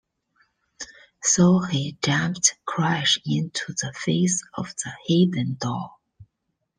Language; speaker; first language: English; non-native, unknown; Chinese